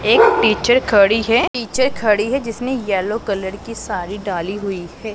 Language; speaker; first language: Hindi; non-native, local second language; Punjabi